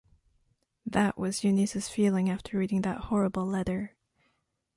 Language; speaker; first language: English; non-native, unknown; French